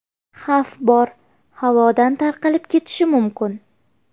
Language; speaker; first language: Uzbek; native; Uzbek